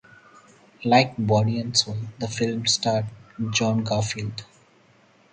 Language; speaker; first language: English; non-native, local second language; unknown